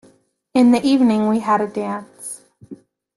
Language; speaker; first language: English; native; English